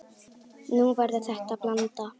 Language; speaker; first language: Icelandic; native; Icelandic